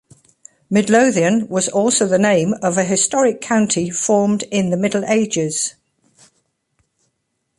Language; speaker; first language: English; native; English